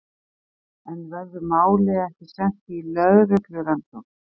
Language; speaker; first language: Icelandic; native; Icelandic